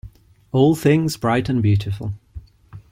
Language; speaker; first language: English; non-native, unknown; Ligurian